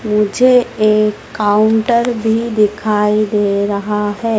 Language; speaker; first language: Hindi; native; Hindi